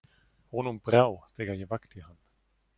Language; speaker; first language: Icelandic; non-native, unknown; German